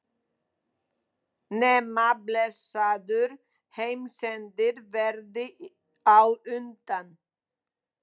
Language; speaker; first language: Icelandic; non-native, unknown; Polish